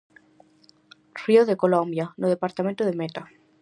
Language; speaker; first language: Galician; native; Galician